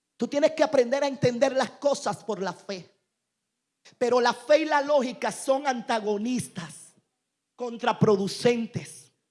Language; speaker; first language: Spanish; native; Spanish